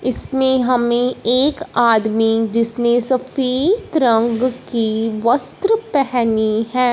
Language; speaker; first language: Hindi; non-native, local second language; Punjabi